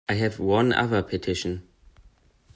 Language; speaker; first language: English; non-native, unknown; German